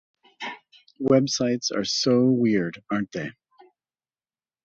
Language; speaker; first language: English; native; English